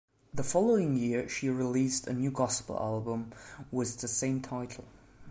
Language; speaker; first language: English; non-native, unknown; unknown